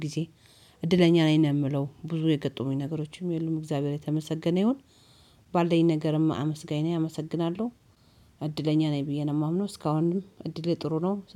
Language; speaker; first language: Amharic; native; Amharic